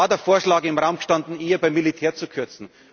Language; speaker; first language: German; native; German